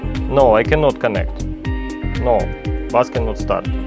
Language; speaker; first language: English; non-native, learner; Russian